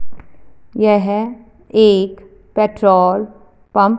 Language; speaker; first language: Hindi; non-native, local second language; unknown